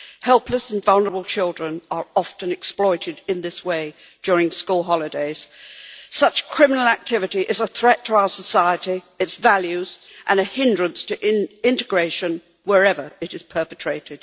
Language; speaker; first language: English; native; English